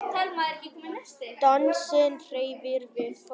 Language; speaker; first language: Icelandic; non-native, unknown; Vietnamese